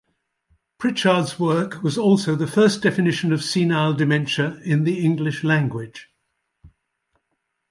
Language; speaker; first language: English; native; English